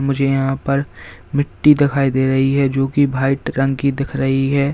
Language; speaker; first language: Hindi; native; Hindi